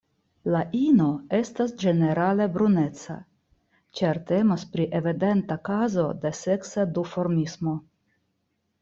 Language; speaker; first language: Esperanto; non-native, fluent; Russian